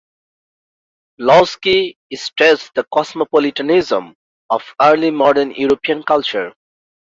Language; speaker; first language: English; non-native, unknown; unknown